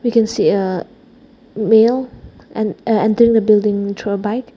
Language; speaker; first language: English; non-native, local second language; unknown